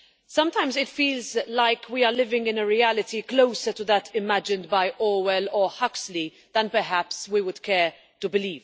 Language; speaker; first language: English; non-native, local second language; Maltese